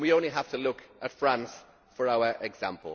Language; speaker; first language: English; native; English